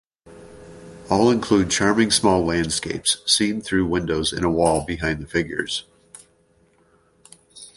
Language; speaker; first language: English; native; English